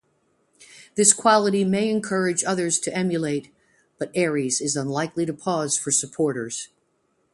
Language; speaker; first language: English; native; English